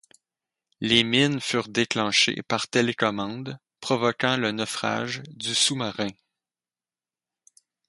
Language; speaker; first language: French; native; French